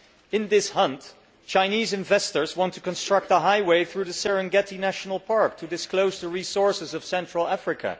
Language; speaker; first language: English; non-native, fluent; Dutch